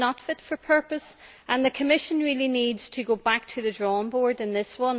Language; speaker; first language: English; native; English